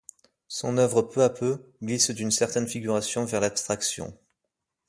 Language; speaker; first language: French; native; French